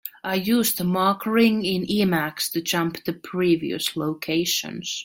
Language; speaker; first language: English; native; English